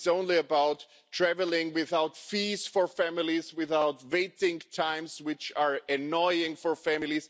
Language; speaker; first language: English; non-native, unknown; German